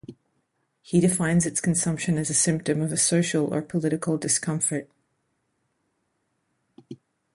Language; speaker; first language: English; native; English